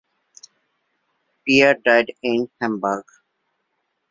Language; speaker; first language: English; non-native, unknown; Bangla